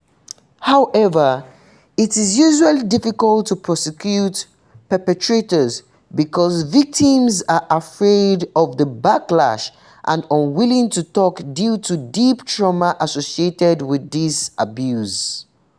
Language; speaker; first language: English; non-native, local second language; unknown